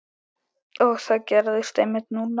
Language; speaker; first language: Icelandic; native; Icelandic